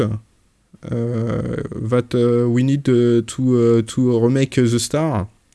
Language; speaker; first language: English; non-native, learner; French